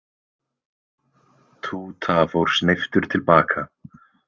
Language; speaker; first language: Icelandic; native; Icelandic